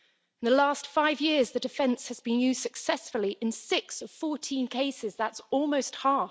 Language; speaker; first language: English; native; English